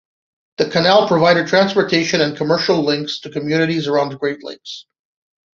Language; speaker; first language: English; non-native, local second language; French